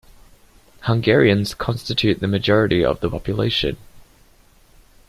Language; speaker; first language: English; native; English